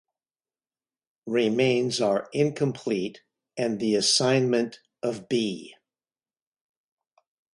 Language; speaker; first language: English; native; English